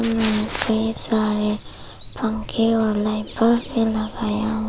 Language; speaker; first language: Hindi; early bilingual, other home language; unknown